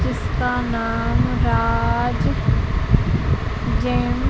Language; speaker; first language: Hindi; native; Hindi